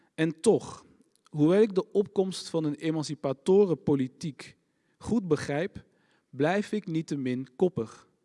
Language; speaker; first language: Dutch; early bilingual, other home language; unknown